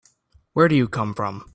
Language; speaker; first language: English; native; English